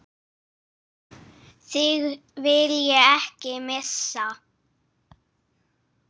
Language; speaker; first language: Icelandic; non-native, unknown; English